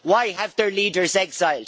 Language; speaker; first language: English; native; English